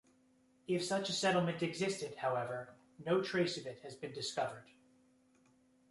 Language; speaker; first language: English; native; English